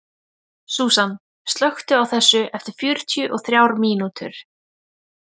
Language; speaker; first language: Icelandic; native; Icelandic